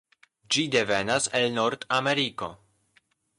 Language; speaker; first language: Esperanto; non-native, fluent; Polish